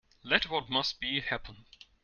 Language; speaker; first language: English; non-native, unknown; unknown